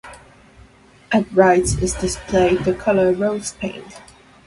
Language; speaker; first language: English; non-native, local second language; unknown